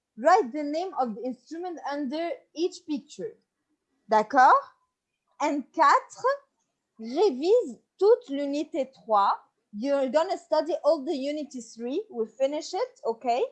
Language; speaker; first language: English; non-native, fluent; French